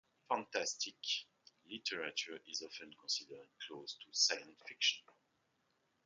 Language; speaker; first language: English; non-native, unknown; French